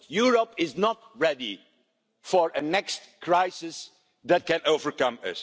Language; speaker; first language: English; non-native, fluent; Dutch